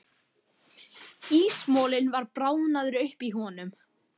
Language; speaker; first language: Icelandic; native; Icelandic